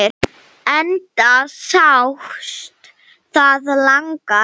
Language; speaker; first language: Icelandic; non-native, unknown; Slovenian